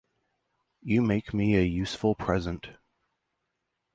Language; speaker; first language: English; native; English